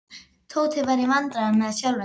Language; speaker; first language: Icelandic; native; Icelandic